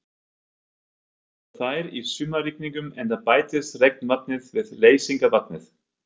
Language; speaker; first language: Icelandic; non-native, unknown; German